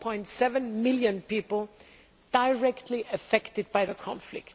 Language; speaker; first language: English; non-native, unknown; German